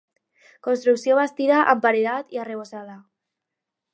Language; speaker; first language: Catalan; non-native, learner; Spanish